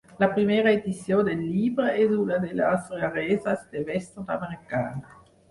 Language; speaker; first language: Catalan; non-native, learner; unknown